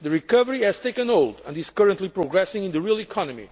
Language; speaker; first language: English; non-native, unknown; Portuguese